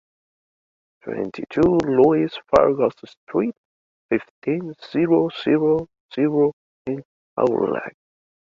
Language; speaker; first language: English; native; English